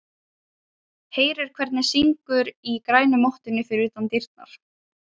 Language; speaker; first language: Icelandic; non-native, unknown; Ukrainian